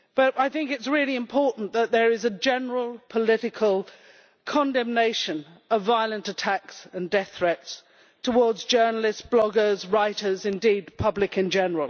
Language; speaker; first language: English; native; English